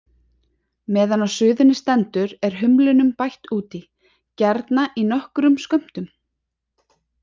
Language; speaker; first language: Icelandic; native; Icelandic